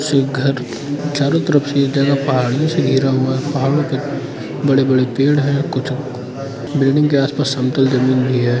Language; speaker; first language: Hindi; non-native, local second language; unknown